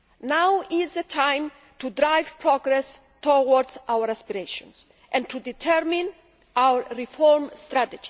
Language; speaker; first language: English; non-native, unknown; Greek